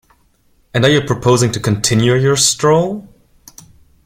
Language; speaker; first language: English; non-native, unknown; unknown